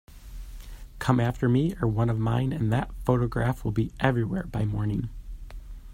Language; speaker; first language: English; native; English